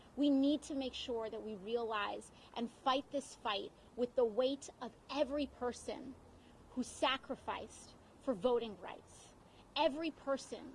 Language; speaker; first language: English; early bilingual, other home language; Spanish